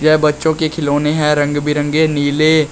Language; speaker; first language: Hindi; native; Hindi